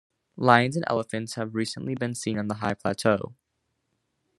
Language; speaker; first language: English; native; English